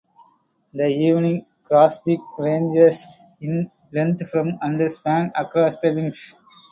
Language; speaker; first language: English; non-native, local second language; Tamil